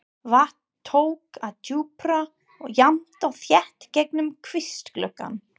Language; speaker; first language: Icelandic; non-native, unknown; English